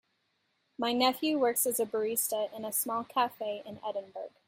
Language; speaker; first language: English; native; English